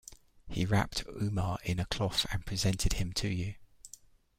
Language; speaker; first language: English; native; English